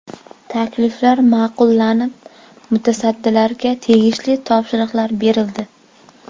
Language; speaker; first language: Uzbek; native; Uzbek